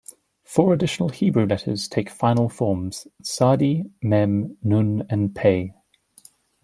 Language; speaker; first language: English; native; English